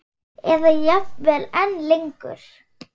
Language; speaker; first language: Icelandic; non-native, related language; Swedish